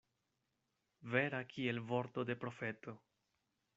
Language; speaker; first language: Esperanto; non-native, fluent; Spanish